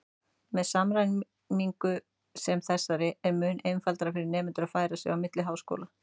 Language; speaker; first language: Icelandic; native; Icelandic